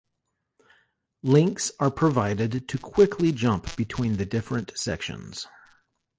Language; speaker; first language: English; native; English